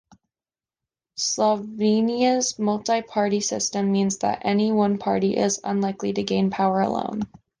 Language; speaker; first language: English; native; English